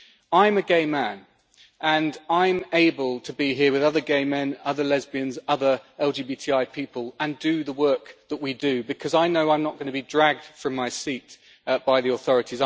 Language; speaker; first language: English; native; English